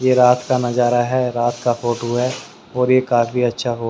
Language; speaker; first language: Hindi; native; Hindi